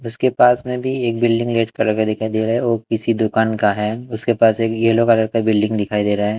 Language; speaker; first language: Hindi; non-native, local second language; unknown